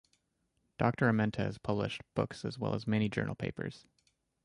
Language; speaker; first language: English; native; English